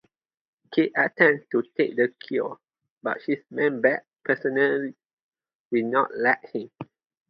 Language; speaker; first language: English; non-native, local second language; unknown